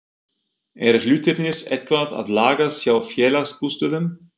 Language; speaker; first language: Icelandic; non-native, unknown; German